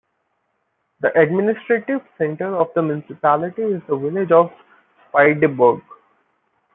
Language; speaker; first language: English; non-native, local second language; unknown